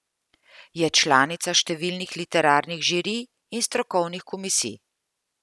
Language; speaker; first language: Slovenian; native; Slovenian